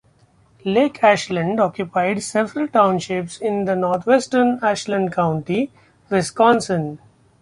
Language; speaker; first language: English; non-native, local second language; Marathi